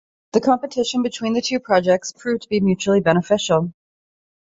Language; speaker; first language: English; native; English